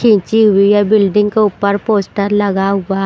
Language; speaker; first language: Hindi; non-native, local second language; Punjabi